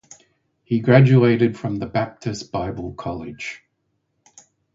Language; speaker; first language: English; native; English